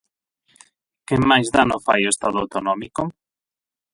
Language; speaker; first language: Galician; non-native, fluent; Spanish